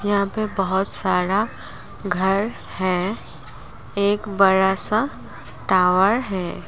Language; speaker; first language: Hindi; non-native, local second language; Assamese